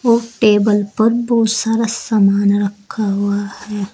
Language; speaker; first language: Hindi; native; Hindi